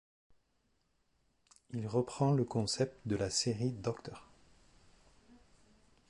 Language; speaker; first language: French; native; French